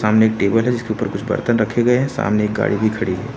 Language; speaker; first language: Hindi; native; Hindi